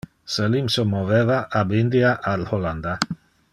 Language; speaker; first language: Interlingua; non-native, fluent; Dutch